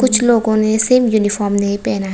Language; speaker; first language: Hindi; non-native, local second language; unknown